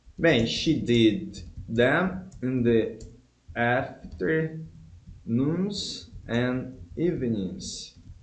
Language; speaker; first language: English; non-native, fluent; Portuguese